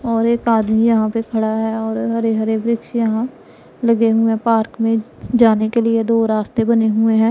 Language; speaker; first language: Hindi; non-native, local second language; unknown